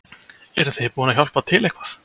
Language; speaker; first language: Icelandic; native; Icelandic